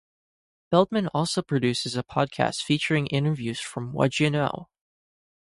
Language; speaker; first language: English; native; English